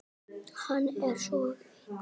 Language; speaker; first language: Icelandic; native; Icelandic